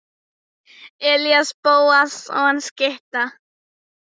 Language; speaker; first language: Icelandic; native; Icelandic